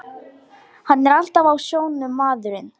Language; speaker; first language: Icelandic; non-native, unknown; Lithuanian